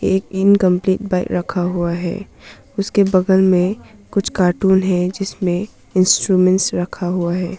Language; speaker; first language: Hindi; non-native, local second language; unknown